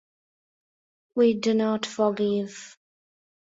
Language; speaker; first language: English; non-native, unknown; Bangla